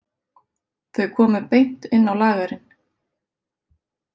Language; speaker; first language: Icelandic; native; Icelandic